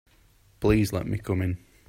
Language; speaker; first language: English; native; English